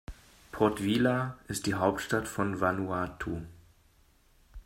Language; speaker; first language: German; native; German